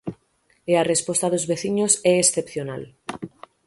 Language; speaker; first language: Galician; native; Galician